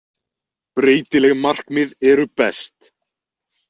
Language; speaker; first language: Icelandic; native; Icelandic